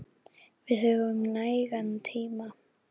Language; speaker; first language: Icelandic; native; Icelandic